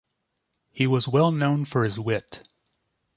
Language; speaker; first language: English; native; English